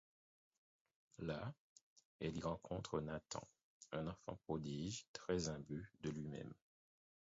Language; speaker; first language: French; non-native, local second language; Haitian Creole